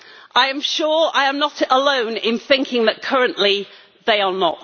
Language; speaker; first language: English; native; English